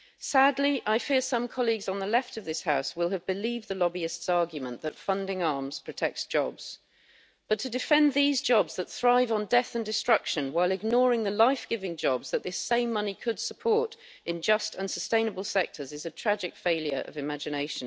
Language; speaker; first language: English; native; English